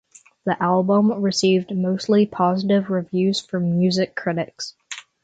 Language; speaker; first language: English; native; English